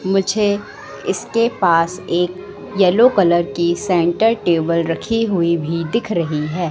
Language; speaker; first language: Hindi; native; Hindi